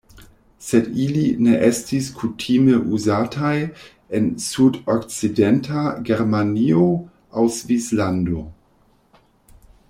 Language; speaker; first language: Esperanto; non-native, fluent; German